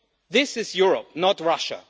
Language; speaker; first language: English; non-native, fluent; German